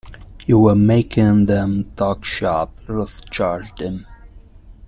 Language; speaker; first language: English; non-native, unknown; Italian